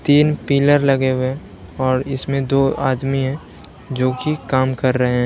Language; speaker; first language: Hindi; native; Hindi